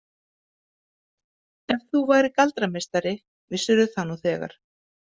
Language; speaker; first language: Icelandic; native; Icelandic